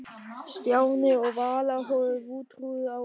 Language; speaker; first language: Icelandic; non-native, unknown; German